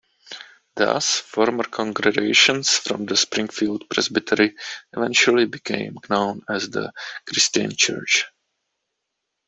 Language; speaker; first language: English; non-native, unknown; Czech